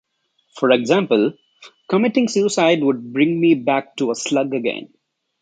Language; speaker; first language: English; non-native, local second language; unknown